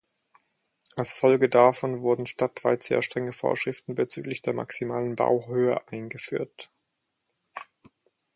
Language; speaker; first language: German; native; German